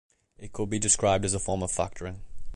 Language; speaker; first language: English; native; English